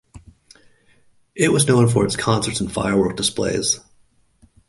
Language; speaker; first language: English; native; English